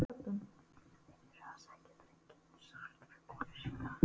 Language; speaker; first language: Icelandic; non-native, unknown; Polish